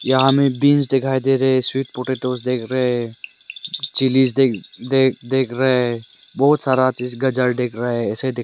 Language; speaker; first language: Hindi; non-native, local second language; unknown